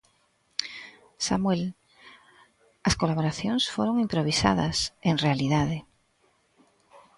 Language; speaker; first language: Galician; native; Galician